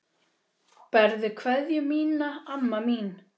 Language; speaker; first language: Icelandic; native; Icelandic